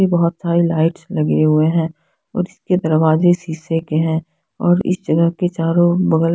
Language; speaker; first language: Hindi; non-native, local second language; Punjabi